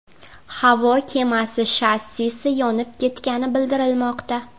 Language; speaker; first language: Uzbek; native; Uzbek